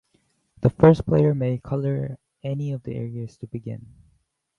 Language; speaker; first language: English; native; English